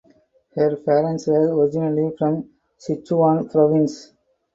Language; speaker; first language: English; non-native, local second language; Tamil